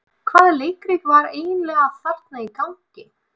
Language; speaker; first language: Icelandic; non-native, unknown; Russian